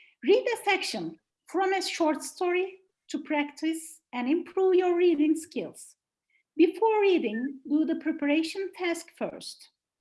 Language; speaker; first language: English; non-native, fluent; Turkish